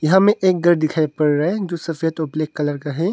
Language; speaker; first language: Hindi; early bilingual, other home language; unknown